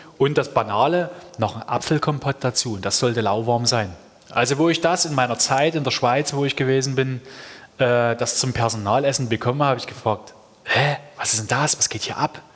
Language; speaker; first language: German; non-native, fluent; Hungarian